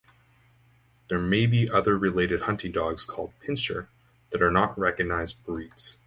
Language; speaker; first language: English; native; English